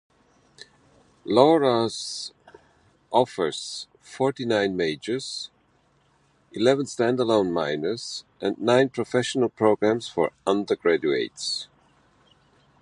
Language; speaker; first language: English; non-native, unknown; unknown